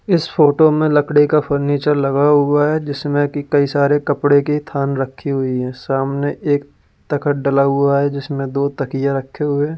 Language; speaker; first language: Hindi; native; Hindi